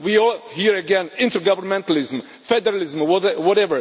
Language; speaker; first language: English; non-native, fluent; Czech